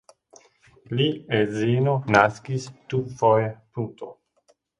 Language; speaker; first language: Esperanto; non-native, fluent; Danish